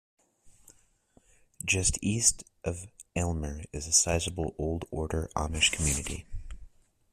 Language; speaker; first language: English; native; English